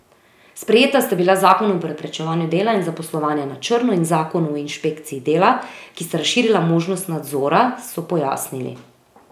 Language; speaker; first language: Slovenian; native; Slovenian